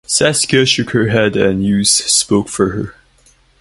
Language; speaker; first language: English; non-native, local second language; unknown